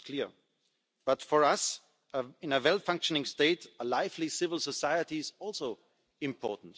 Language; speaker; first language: English; non-native, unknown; German